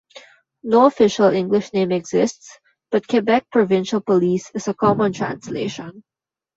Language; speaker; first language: English; non-native, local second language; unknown